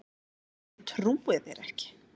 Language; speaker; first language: Icelandic; native; Icelandic